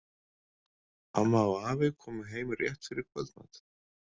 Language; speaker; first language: Icelandic; native; Icelandic